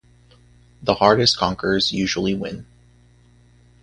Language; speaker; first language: English; native; English